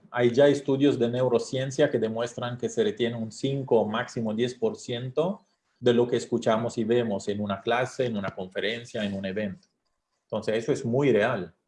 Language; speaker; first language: Spanish; non-native, fluent; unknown